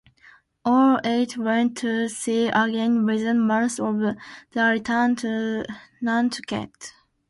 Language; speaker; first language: English; non-native, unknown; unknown